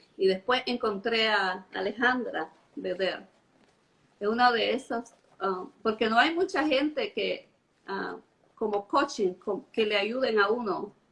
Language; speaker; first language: Spanish; native; Spanish